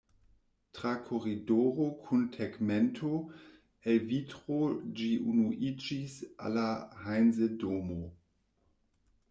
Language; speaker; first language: Esperanto; non-native, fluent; German